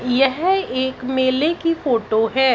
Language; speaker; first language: Hindi; non-native, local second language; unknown